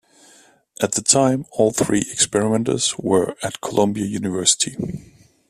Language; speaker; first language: English; native; English